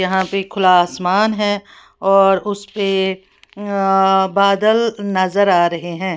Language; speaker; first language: Hindi; native; Hindi